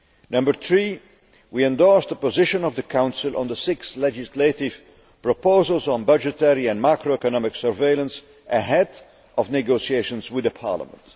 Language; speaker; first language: English; non-native, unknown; Dutch